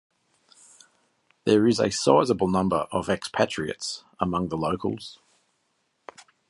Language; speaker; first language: English; native; English